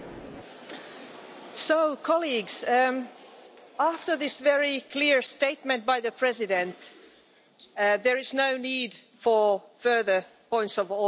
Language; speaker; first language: English; non-native, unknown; Finnish